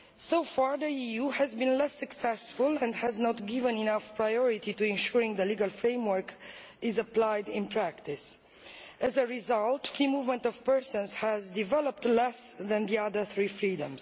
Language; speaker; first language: English; non-native, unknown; Romanian